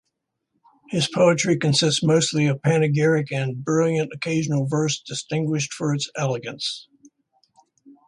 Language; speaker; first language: English; native; English